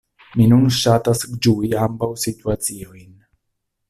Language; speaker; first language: Esperanto; non-native, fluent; Italian